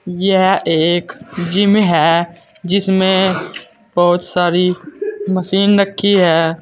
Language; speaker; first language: Hindi; native; Hindi